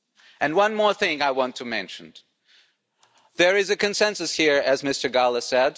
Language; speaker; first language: English; non-native, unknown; German